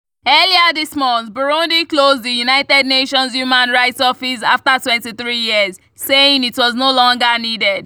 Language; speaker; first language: English; non-native, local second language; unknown